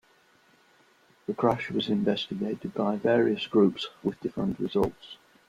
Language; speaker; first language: English; non-native, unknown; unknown